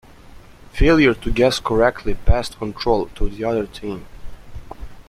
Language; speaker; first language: English; native; English